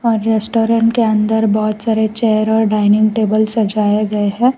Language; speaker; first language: Hindi; non-native, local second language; Gujarati